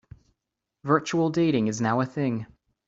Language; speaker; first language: English; native; English